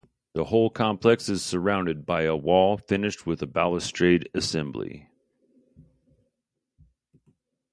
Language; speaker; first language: English; native; English